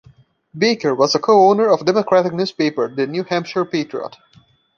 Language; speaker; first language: English; non-native, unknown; Portuguese